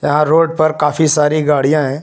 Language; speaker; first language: Hindi; native; Hindi